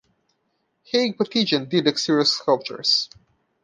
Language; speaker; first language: English; non-native, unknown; Portuguese